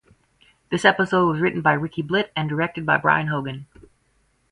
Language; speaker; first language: English; native; English